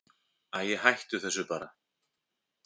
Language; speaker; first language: Icelandic; native; Icelandic